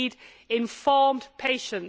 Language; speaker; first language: English; native; English